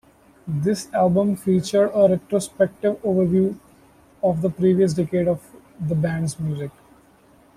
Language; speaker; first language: English; non-native, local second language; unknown